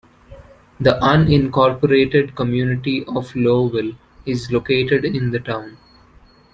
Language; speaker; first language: English; non-native, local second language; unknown